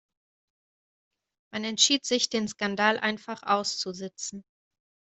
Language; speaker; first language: German; native; German